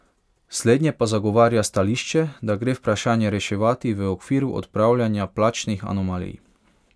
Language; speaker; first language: Slovenian; non-native, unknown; Hungarian